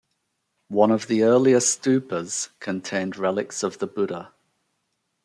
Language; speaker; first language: English; native; English